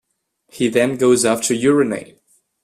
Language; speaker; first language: English; non-native, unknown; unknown